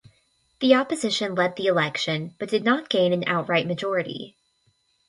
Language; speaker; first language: English; native; English